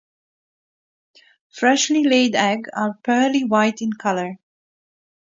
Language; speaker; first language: English; non-native, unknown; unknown